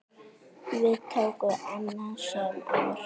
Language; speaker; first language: Icelandic; native; Icelandic